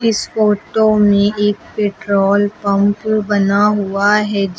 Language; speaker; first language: Hindi; native; Hindi